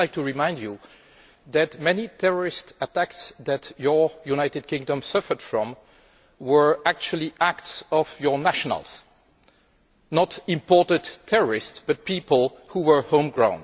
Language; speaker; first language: English; non-native, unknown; French